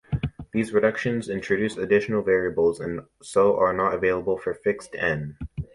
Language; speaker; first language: English; native; English